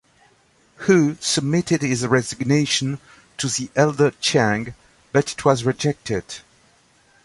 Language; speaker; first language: English; native; English